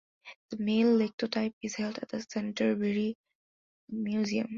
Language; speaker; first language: English; non-native, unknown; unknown